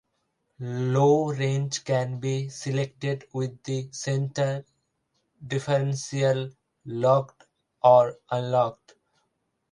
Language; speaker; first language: English; non-native, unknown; Bangla